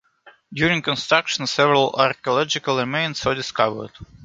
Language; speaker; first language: English; non-native, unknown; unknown